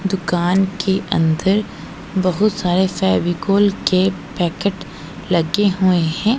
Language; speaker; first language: Hindi; non-native, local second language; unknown